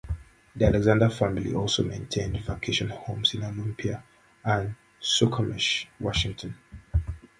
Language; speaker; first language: English; non-native, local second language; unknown